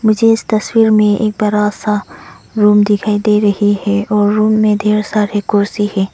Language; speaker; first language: Hindi; non-native, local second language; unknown